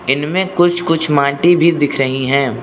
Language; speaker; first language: Hindi; non-native, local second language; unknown